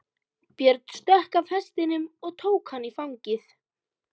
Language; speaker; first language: Icelandic; native; Icelandic